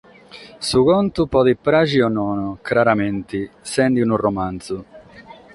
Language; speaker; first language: Sardinian; non-native, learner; Catalan